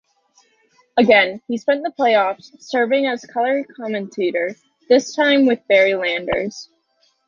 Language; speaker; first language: English; native; English